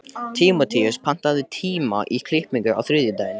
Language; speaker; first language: Icelandic; native; Icelandic